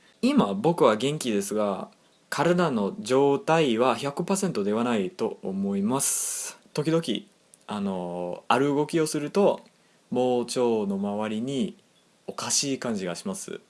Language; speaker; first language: Japanese; non-native, fluent; English